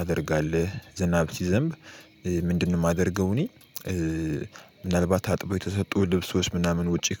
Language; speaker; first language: Amharic; native; Amharic